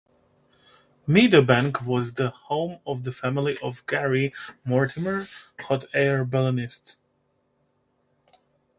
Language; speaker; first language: English; non-native, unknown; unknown